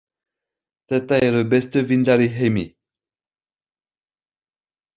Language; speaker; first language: Icelandic; non-native, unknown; French